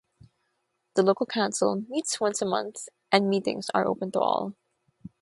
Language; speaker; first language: English; non-native, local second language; Filipino